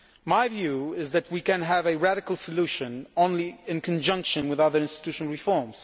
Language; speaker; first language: English; non-native, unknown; Polish